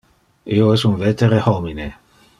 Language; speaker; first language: Interlingua; non-native, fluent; Dutch